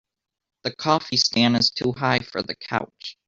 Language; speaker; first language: English; native; English